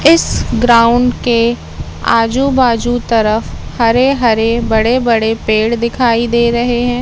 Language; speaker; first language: Hindi; native; Hindi